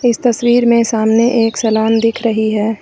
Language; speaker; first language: Hindi; native; Hindi